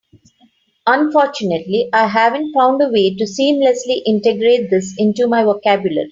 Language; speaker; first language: English; non-native, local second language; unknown